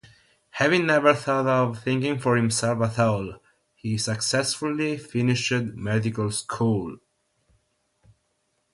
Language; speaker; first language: English; non-native, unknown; Italian